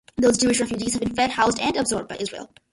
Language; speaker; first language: English; early bilingual, other home language; Malayalam